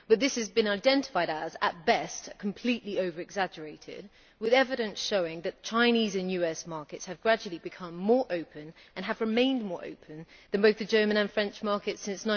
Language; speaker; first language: English; native; English